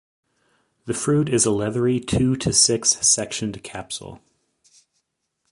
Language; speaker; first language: English; native; English